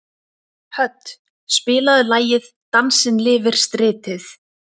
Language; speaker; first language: Icelandic; native; Icelandic